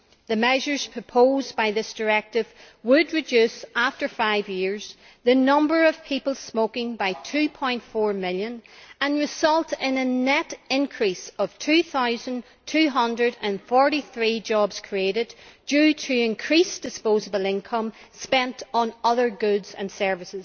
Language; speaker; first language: English; native; English